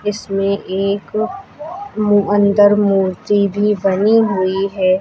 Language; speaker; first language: Hindi; native; Hindi